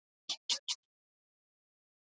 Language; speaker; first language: Icelandic; non-native, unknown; English